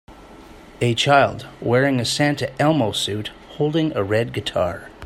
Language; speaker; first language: English; native; English